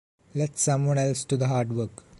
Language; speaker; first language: English; non-native, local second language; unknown